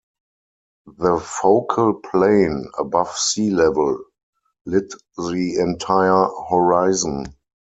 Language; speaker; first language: English; non-native, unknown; German